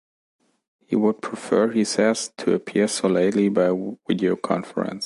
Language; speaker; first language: English; non-native, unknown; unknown